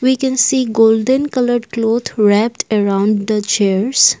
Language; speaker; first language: English; non-native, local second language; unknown